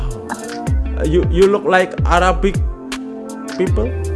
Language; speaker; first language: English; non-native, learner; Indonesian